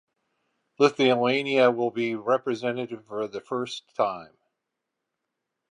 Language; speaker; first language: English; native; English